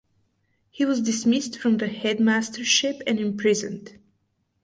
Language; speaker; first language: English; non-native, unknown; Bulgarian